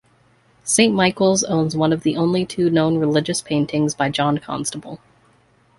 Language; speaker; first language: English; native; English